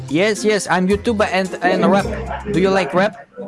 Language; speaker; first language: English; non-native, learner; Russian